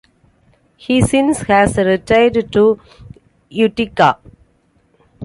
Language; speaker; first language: English; non-native, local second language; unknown